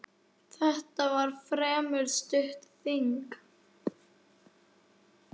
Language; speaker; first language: Icelandic; native; Icelandic